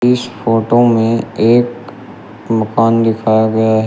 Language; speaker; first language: Hindi; native; Hindi